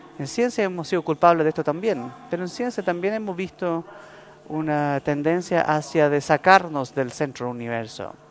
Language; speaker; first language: Spanish; non-native, learner; English